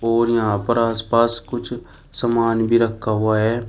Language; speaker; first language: Hindi; native; Hindi